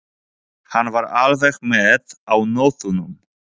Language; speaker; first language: Icelandic; non-native, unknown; Polish